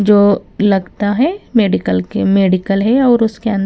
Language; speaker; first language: Hindi; non-native, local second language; Punjabi